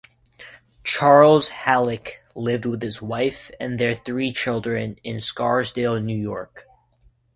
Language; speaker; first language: English; native; English